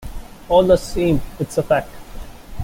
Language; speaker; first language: English; non-native, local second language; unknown